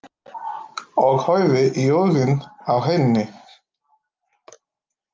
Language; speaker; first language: Icelandic; non-native, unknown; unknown